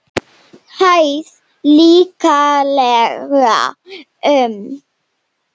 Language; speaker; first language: Icelandic; non-native, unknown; Slovenian